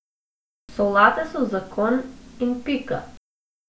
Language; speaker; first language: Slovenian; non-native, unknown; Macedonian